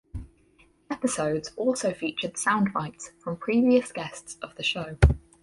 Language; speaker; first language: English; native; English